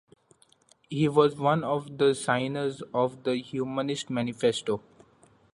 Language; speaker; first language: English; non-native, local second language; Marathi